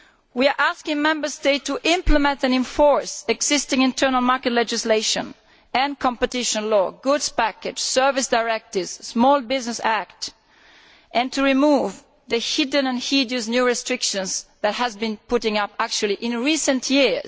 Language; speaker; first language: English; non-native, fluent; Italian